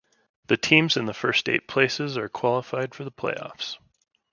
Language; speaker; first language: English; native; English